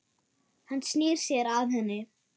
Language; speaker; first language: Icelandic; non-native, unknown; German